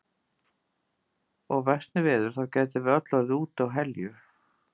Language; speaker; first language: Icelandic; native; Icelandic